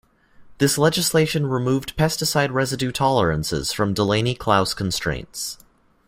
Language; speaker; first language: English; native; English